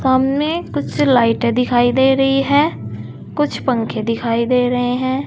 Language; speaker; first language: Hindi; native; Hindi